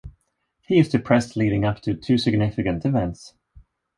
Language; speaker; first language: English; non-native, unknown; Swedish